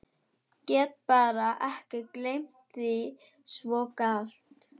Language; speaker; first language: Icelandic; non-native, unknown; German